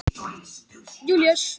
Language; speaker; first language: Icelandic; non-native, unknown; Japanese